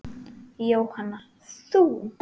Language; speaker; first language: Icelandic; native; Icelandic